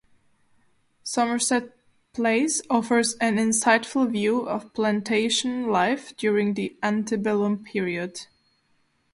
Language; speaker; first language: English; non-native, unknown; Slovak